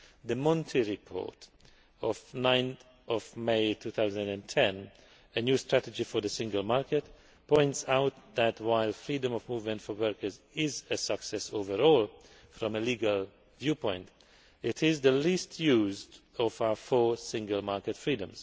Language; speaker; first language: English; non-native, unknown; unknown